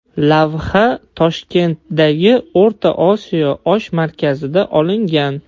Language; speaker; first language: Uzbek; non-native, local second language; Russian